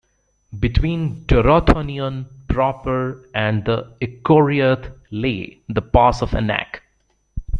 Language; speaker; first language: English; native; English